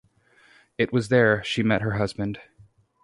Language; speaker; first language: English; native; English